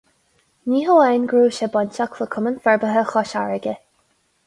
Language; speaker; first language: Irish; non-native, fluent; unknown